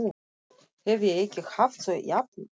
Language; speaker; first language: Icelandic; non-native, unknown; Russian